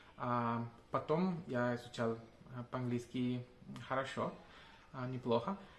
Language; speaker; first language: Russian; non-native, learner; Spanish